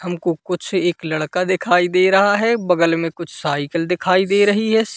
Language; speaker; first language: Hindi; native; Hindi